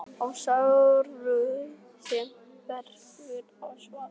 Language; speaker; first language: Icelandic; native; Icelandic